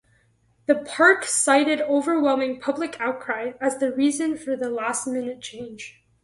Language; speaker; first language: English; native; English